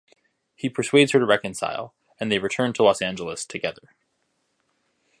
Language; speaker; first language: English; native; English